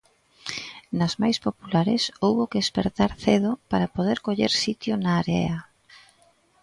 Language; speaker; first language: Galician; native; Galician